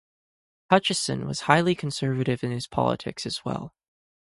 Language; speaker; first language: English; native; English